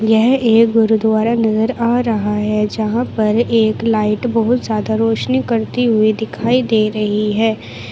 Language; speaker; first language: Hindi; native; Hindi